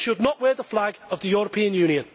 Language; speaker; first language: English; native; English